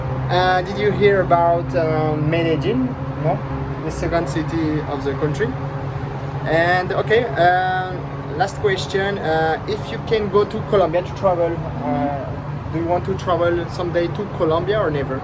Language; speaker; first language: English; non-native, learner; Spanish